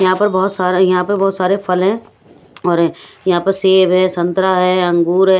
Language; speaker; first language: Hindi; non-native, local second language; Punjabi